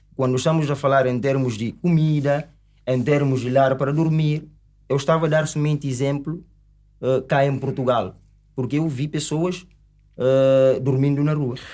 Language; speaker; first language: Portuguese; non-native, local second language; Upper Guinea Crioulo